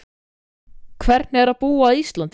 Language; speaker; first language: Icelandic; native; Icelandic